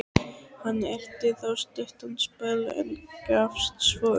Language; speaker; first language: Icelandic; native; Icelandic